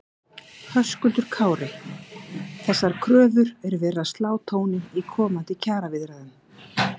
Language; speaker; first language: Icelandic; native; Icelandic